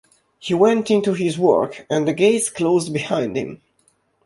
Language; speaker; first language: English; non-native, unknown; Italian